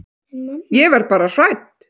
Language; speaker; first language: Icelandic; native; Icelandic